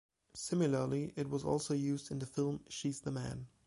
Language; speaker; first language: English; non-native, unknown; German